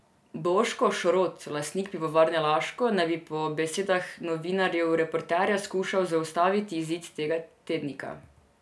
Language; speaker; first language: Slovenian; non-native, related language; Serbian